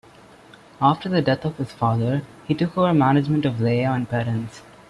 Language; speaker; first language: English; non-native, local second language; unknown